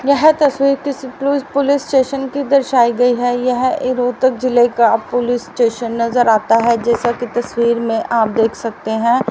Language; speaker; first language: Hindi; native; Hindi